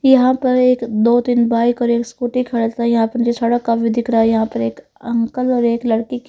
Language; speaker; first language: Hindi; non-native, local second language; Punjabi